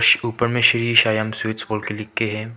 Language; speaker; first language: Hindi; non-native, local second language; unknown